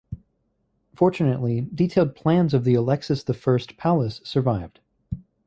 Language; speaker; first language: English; native; English